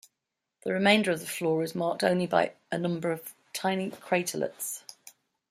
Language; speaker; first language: English; native; English